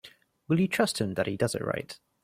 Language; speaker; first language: English; native; English